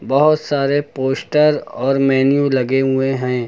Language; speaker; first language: Hindi; native; Hindi